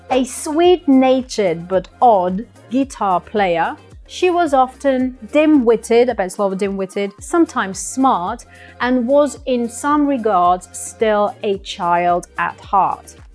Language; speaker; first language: English; non-native, fluent; Russian